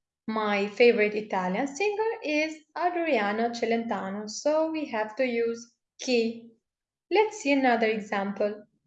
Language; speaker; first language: English; non-native, fluent; Italian